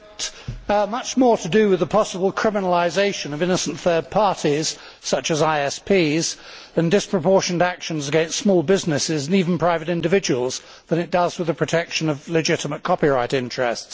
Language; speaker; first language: English; native; English